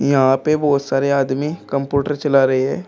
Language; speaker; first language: Hindi; native; Hindi